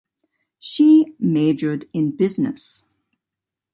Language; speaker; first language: English; native; English